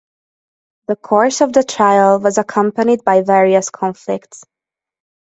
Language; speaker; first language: English; non-native, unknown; Hungarian